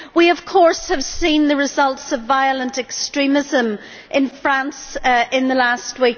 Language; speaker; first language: English; native; English